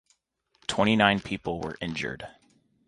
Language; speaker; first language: English; native; English